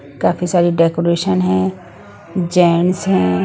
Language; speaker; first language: Hindi; non-native, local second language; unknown